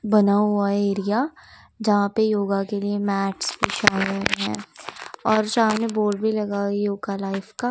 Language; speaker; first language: Hindi; non-native, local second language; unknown